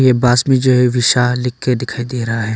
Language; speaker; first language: Hindi; non-native, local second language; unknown